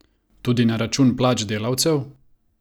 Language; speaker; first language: Slovenian; non-native, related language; Croatian